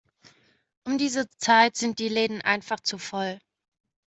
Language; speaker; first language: German; native; German